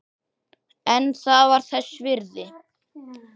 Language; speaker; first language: Icelandic; native; Icelandic